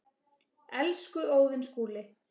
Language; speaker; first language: Icelandic; native; Icelandic